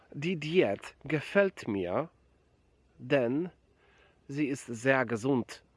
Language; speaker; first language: German; non-native, fluent; Polish